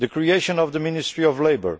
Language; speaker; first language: English; non-native, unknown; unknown